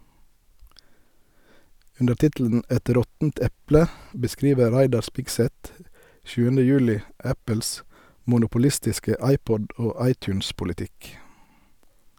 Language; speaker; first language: Norwegian; native; Norwegian